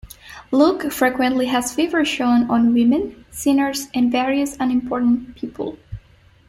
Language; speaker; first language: English; non-native, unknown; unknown